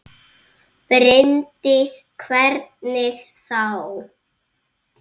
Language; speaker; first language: Icelandic; native; Icelandic